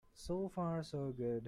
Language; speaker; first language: English; non-native, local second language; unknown